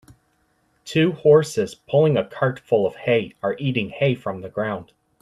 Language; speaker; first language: English; native; English